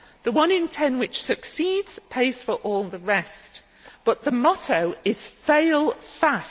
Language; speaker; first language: English; native; English